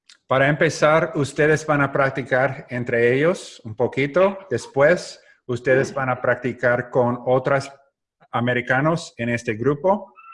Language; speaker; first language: Spanish; non-native, learner; English